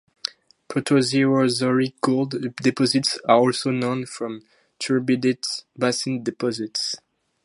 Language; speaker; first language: English; non-native, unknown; French